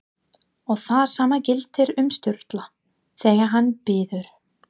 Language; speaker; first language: Icelandic; non-native, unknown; English